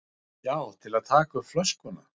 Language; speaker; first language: Icelandic; non-native, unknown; Russian